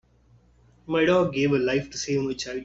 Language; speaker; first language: English; non-native, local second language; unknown